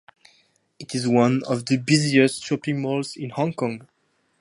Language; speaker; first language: English; non-native, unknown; French